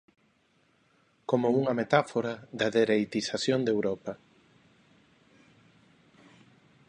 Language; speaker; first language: Galician; non-native, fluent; Spanish